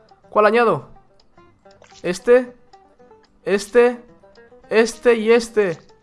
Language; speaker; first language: Spanish; native; Spanish